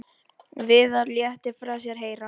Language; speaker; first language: Icelandic; non-native, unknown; Filipino